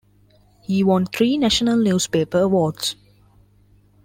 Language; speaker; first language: English; non-native, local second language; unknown